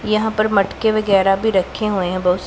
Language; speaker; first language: Hindi; non-native, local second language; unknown